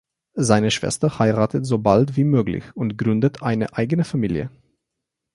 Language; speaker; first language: German; non-native, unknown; Slovenian